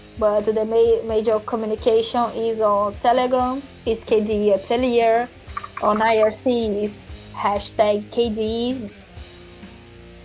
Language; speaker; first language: English; non-native, fluent; Portuguese